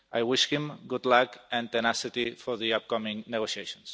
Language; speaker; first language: English; non-native, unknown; Catalan